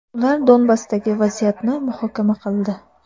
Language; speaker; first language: Uzbek; native; Uzbek